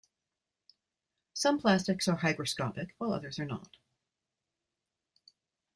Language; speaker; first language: English; native; English